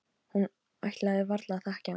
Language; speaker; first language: Icelandic; non-native, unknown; Polish